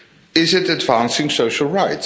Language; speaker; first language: English; non-native, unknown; Dutch